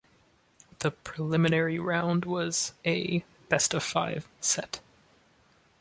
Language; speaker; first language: English; native; English